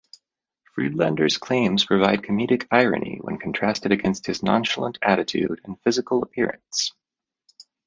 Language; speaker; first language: English; native; English